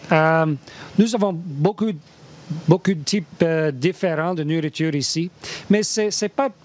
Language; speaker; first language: French; non-native, fluent; English